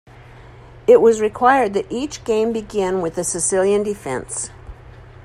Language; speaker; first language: English; native; English